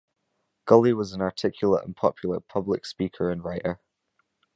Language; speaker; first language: English; native; English